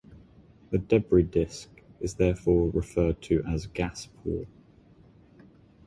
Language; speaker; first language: English; native; English